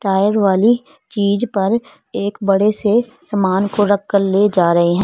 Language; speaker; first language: Hindi; non-native, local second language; Punjabi